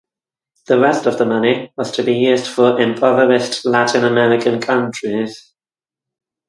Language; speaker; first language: English; native; English